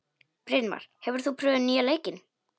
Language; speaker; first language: Icelandic; non-native, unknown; Polish